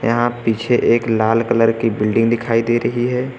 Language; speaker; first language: Hindi; native; Hindi